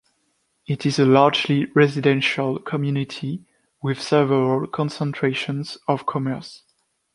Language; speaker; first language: English; non-native, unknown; French